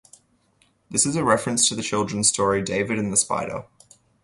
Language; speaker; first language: English; native; English